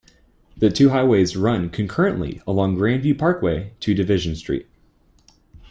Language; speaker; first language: English; native; English